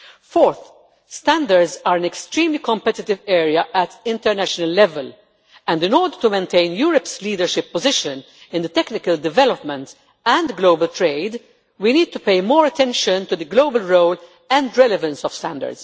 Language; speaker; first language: English; non-native, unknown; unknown